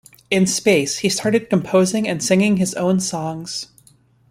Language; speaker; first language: English; native; English